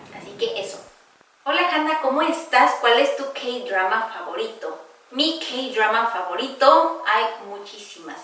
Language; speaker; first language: Spanish; early bilingual, heritage; Korean